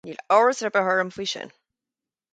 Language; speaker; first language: Irish; native; Irish